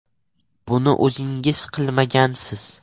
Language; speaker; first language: Uzbek; non-native, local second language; Russian